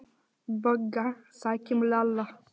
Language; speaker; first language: Icelandic; non-native, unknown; Polish